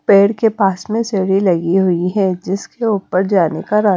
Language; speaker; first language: Hindi; non-native, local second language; Punjabi